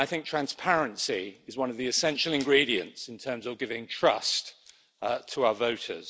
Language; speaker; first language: English; native; English